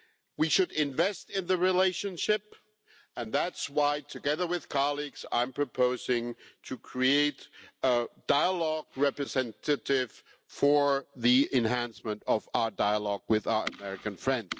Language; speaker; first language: English; non-native, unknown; German